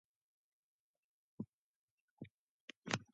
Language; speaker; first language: English; non-native, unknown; Mongolian